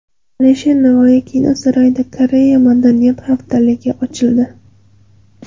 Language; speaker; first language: Uzbek; non-native, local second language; Kara-Kalpak